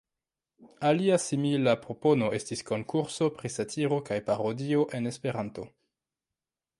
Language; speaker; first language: Esperanto; non-native, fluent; French